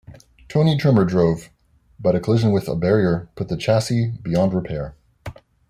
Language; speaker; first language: English; native; English